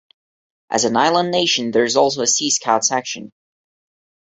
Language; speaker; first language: English; non-native, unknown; Portuguese